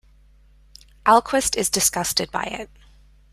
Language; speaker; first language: English; native; English